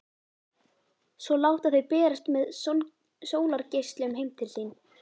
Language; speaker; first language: Icelandic; native; Icelandic